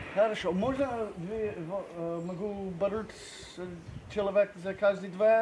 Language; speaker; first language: Russian; non-native, learner; English